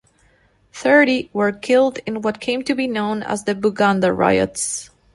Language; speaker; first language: English; non-native, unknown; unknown